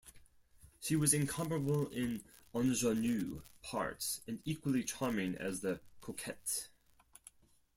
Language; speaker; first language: English; non-native, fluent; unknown